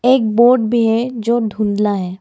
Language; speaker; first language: Hindi; non-native, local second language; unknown